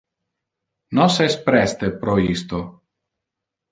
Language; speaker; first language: Interlingua; non-native, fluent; Italian